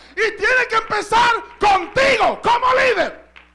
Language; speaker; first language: Spanish; native; Spanish